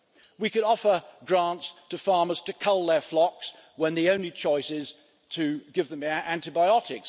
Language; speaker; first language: English; native; English